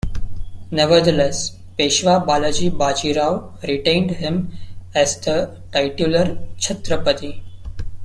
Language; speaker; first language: English; non-native, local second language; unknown